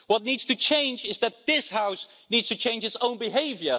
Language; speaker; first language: English; non-native, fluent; Dutch